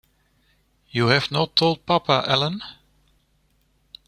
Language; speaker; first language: English; non-native, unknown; Dutch